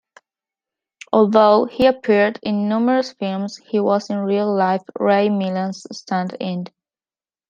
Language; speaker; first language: English; non-native, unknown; Spanish